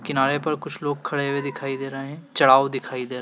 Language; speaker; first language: Hindi; native; Hindi